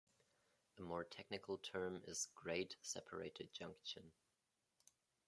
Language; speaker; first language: English; non-native, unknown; German